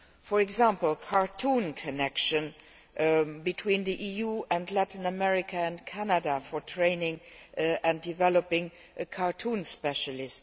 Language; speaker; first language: English; non-native, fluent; Luxembourgish